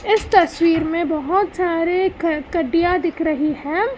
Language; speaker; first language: Hindi; non-native, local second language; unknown